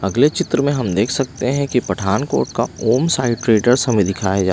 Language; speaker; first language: Hindi; non-native, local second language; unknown